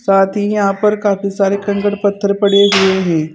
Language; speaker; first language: Hindi; native; Hindi